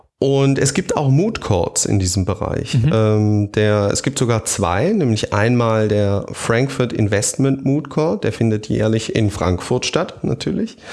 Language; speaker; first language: German; native; German